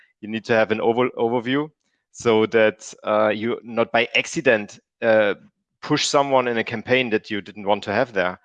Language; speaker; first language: English; non-native, fluent; German